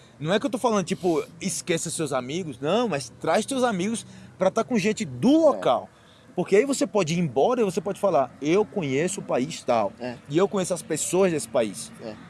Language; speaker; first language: Portuguese; native; Portuguese